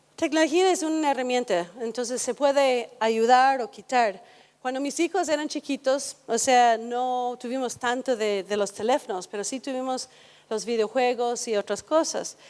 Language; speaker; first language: Spanish; non-native, fluent; English